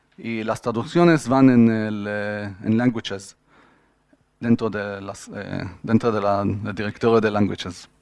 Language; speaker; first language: Spanish; non-native, fluent; Hebrew